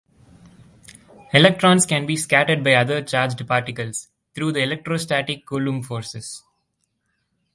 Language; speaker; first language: English; non-native, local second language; Tamil